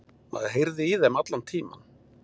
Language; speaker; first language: Icelandic; native; Icelandic